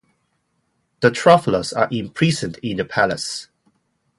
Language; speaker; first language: English; non-native, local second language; Cantonese